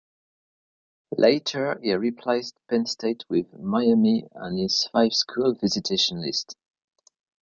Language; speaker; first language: English; non-native, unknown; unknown